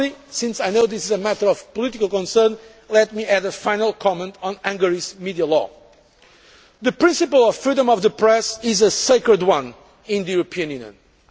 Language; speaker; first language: English; non-native, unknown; Portuguese